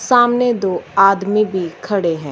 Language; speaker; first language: Hindi; non-native, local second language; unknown